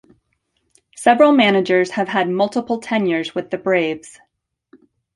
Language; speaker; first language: English; native; English